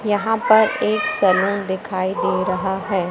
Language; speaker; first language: Hindi; native; Hindi